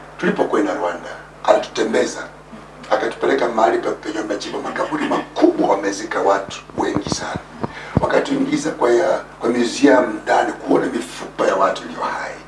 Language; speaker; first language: Swahili; non-native, local second language; Luyia